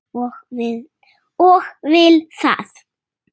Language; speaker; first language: Icelandic; non-native, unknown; Russian